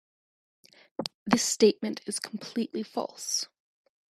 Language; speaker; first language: English; native; English